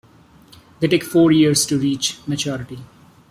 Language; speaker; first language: English; non-native, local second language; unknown